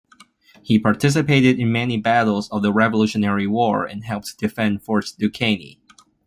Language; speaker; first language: English; non-native, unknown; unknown